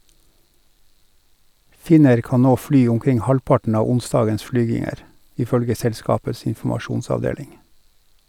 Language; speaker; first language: Norwegian; native; Norwegian